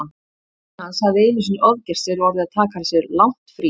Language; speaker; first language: Icelandic; native; Icelandic